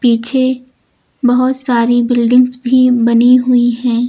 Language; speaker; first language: Hindi; native; Hindi